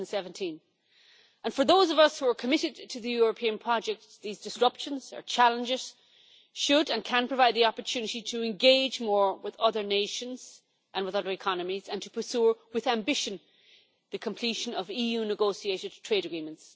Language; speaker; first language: English; native; English